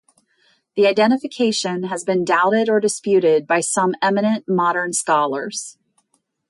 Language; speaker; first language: English; native; English